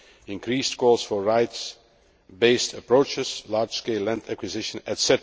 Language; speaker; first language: English; non-native, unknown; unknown